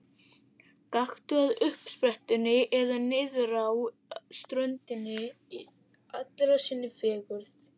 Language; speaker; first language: Icelandic; native; Icelandic